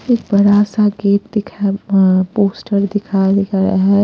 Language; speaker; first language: Hindi; non-native, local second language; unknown